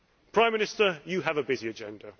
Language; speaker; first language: English; native; English